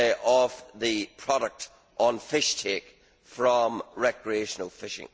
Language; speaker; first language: English; native; English